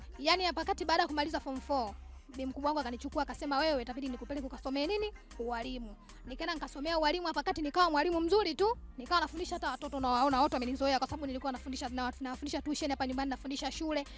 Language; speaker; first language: Swahili; native; Swahili